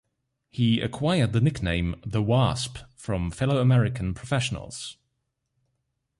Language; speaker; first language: English; non-native, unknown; German